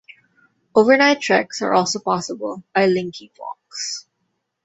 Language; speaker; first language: English; non-native, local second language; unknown